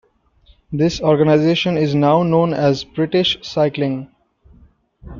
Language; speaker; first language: English; non-native, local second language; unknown